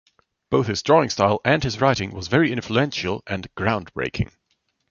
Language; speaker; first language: English; non-native, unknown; German